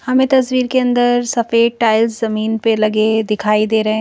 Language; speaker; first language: Hindi; native; Hindi